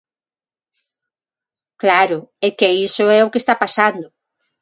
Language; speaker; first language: Galician; non-native, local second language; Spanish